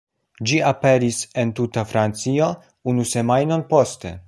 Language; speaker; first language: Esperanto; non-native, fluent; Polish